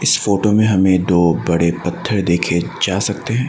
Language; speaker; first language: Hindi; non-native, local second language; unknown